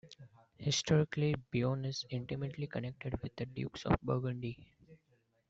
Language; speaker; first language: English; non-native, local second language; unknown